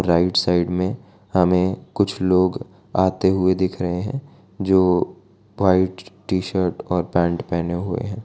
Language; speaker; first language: Hindi; non-native, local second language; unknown